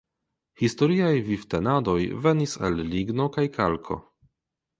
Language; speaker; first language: Esperanto; non-native, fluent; Polish